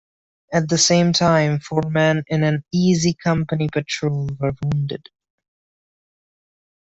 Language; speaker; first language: English; non-native, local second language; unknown